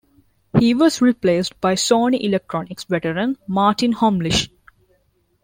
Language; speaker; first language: English; non-native, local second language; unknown